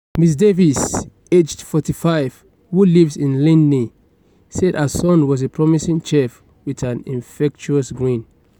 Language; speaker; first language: English; non-native, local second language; Yoruba